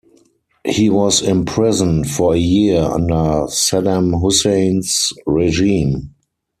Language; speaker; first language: English; non-native, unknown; German